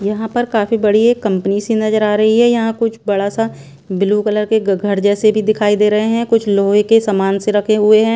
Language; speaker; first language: Hindi; non-native, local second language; Punjabi